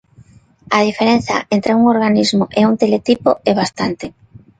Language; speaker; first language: Galician; non-native, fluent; Spanish